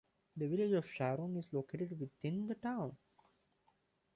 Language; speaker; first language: English; non-native, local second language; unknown